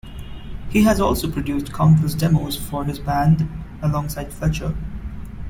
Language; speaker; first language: English; non-native, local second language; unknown